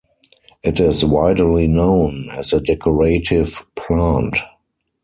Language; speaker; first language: English; non-native, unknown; German